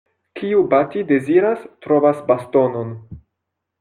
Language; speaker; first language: Esperanto; non-native, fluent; French